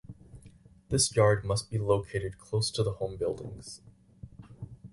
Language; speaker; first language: English; native; English